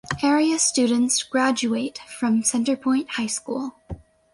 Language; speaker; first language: English; native; English